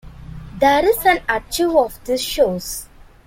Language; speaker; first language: English; non-native, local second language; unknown